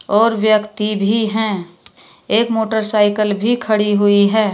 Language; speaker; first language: Hindi; native; Hindi